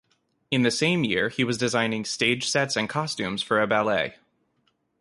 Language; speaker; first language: English; native; English